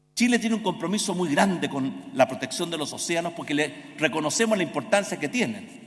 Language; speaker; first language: Spanish; native; Spanish